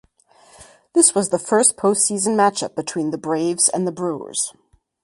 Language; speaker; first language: English; native; English